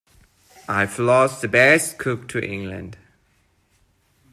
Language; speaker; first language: English; non-native, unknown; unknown